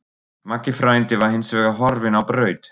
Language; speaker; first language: Icelandic; non-native, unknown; German